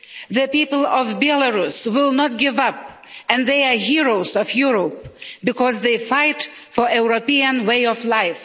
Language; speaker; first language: English; non-native, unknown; Lithuanian